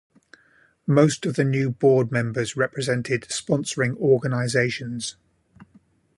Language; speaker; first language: English; native; English